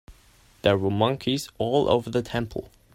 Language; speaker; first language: English; non-native, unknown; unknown